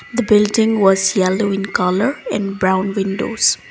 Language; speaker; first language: English; non-native, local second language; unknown